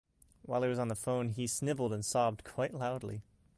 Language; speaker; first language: English; native; English